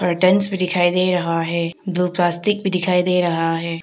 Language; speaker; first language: Hindi; non-native, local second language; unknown